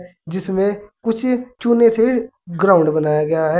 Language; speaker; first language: Hindi; native; Hindi